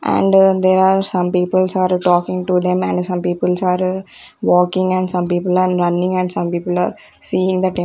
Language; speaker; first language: English; non-native, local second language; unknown